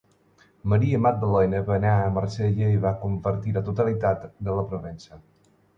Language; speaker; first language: Catalan; non-native, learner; Spanish